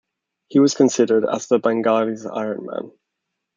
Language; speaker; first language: English; native; English